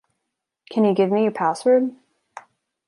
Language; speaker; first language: English; native; English